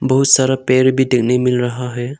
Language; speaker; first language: Hindi; non-native, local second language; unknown